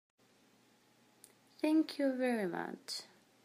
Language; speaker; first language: English; native; English